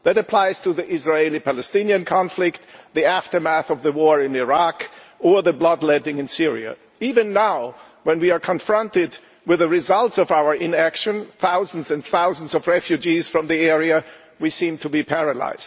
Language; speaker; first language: English; non-native, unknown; German